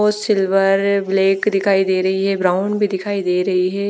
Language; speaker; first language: Hindi; non-native, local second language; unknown